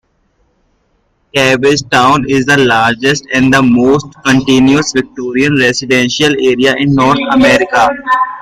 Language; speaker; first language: English; non-native, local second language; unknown